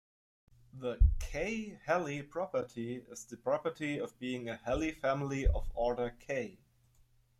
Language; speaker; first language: English; non-native, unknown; German